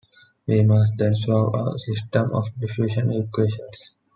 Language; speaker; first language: English; non-native, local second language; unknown